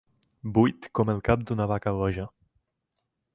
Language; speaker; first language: Catalan; native; Catalan